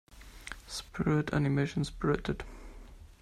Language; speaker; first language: English; non-native, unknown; German